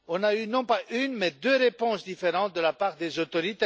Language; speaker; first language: French; non-native, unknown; Romanian